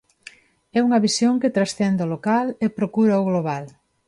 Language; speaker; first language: Galician; non-native, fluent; Spanish